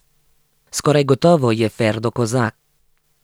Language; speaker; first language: Slovenian; native; Slovenian